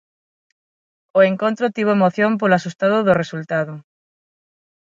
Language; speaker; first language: Galician; non-native, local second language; Spanish